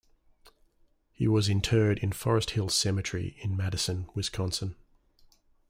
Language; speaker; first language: English; native; English